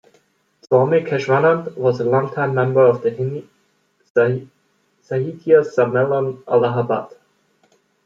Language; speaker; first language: English; non-native, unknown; German